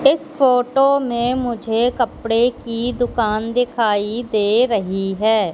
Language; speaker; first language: Hindi; native; Hindi